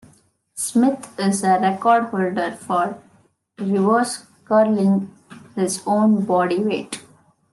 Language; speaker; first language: English; non-native, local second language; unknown